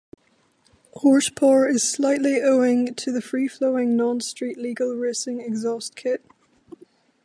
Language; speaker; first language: English; native; English